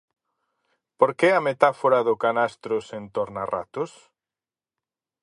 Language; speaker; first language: Galician; native; Galician